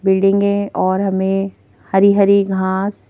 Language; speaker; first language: Hindi; native; Hindi